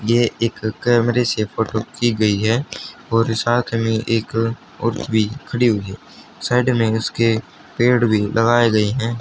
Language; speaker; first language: Hindi; native; Hindi